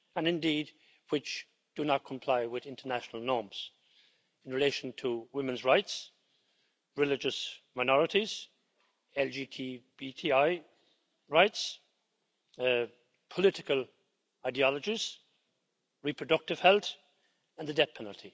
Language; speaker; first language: English; native; English